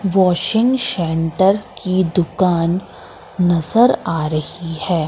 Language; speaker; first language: Hindi; native; Hindi